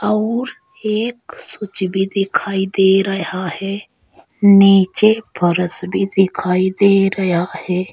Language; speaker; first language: Hindi; native; Hindi